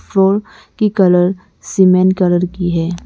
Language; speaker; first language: Hindi; non-native, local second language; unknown